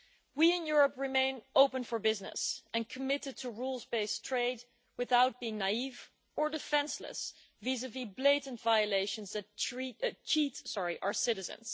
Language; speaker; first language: English; non-native, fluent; Dutch